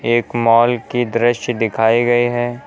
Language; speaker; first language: Hindi; native; Hindi